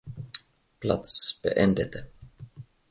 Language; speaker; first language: German; non-native, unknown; Finnish